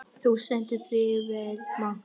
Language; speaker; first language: Icelandic; non-native, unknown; Vietnamese